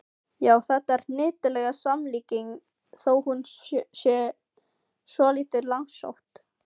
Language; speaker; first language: Icelandic; non-native, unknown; Filipino